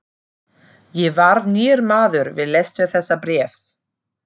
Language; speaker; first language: Icelandic; non-native, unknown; German